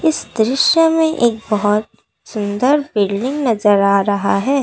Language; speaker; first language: Hindi; non-native, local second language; Assamese